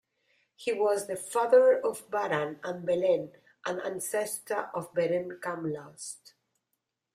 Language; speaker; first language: English; non-native, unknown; Spanish